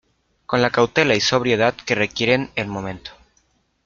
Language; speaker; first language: Spanish; native; Spanish